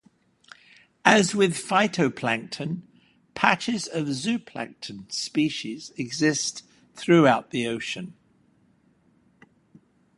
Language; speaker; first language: English; native; English